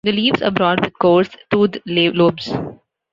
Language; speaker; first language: English; non-native, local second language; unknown